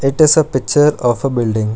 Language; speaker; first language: English; non-native, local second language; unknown